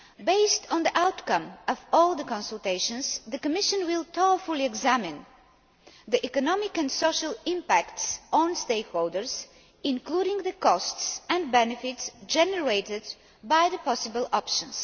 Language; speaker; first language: English; non-native, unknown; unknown